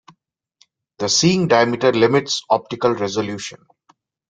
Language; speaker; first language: English; non-native, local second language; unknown